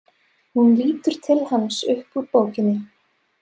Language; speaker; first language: Icelandic; non-native, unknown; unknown